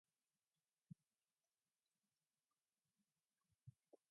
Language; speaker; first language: English; non-native, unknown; Mongolian